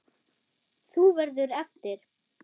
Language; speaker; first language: Icelandic; non-native, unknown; German